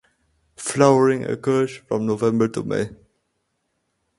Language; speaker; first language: English; native; English